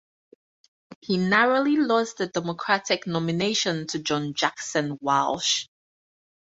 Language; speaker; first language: English; native; English